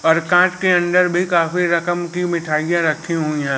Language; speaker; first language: Hindi; native; Hindi